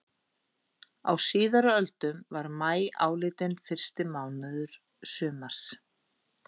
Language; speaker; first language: Icelandic; native; Icelandic